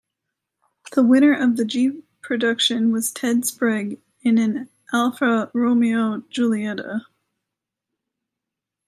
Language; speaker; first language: English; native; English